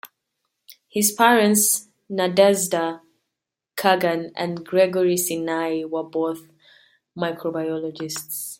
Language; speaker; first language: English; native; English